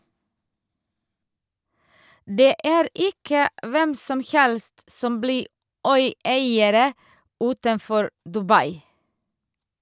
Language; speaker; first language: Norwegian; non-native, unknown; Serbian